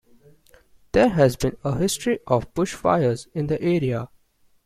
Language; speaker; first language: English; non-native, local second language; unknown